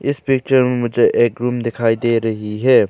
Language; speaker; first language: Hindi; non-native, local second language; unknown